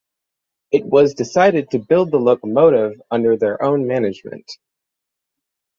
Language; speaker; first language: English; native; English